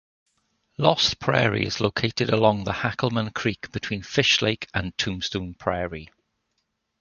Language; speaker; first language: English; native; English